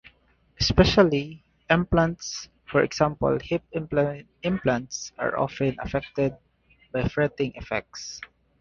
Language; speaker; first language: English; native; English